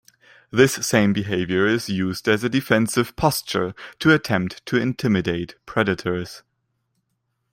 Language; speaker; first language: English; non-native, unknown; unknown